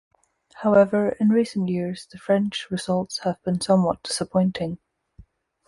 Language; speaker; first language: English; native; English